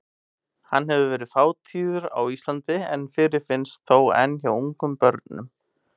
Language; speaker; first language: Icelandic; native; Icelandic